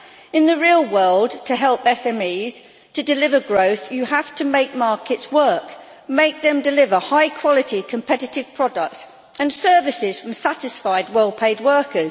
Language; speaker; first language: English; native; English